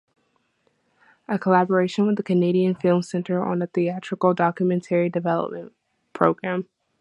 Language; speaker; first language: English; native; English